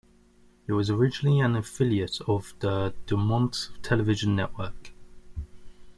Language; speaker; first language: English; native; English